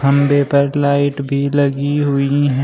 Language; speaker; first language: Hindi; native; Hindi